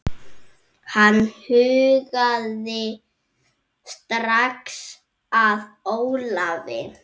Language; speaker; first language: Icelandic; native; Icelandic